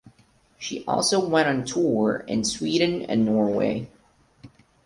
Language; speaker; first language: English; non-native, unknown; Portuguese